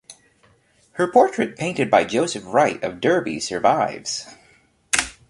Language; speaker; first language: English; native; English